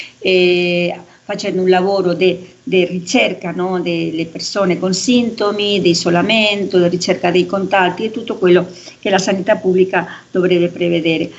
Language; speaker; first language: Italian; non-native, related language; Spanish